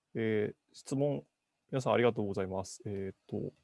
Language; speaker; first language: Japanese; native; Japanese